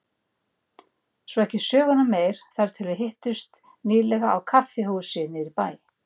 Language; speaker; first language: Icelandic; native; Icelandic